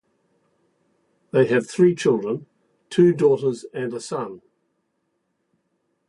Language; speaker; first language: English; native; English